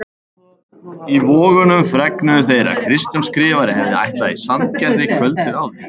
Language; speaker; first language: Icelandic; native; Icelandic